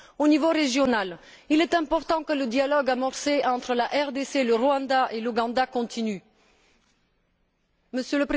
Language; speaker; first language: French; non-native, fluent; Bulgarian